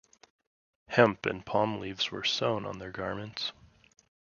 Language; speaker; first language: English; native; English